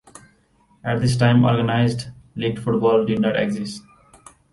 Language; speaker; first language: English; non-native, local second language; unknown